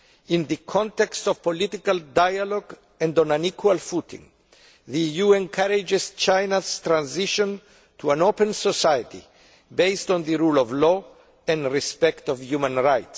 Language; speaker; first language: English; non-native, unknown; Greek